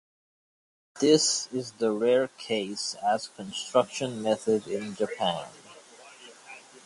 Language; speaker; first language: English; native; English